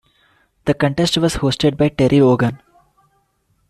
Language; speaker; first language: English; non-native, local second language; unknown